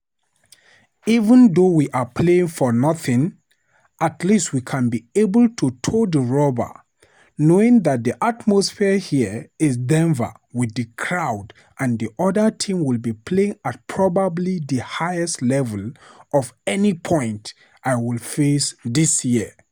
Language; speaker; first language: English; non-native, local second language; Hausa